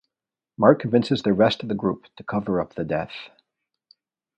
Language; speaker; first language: English; native; English